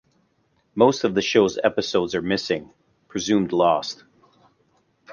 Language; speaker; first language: English; native; English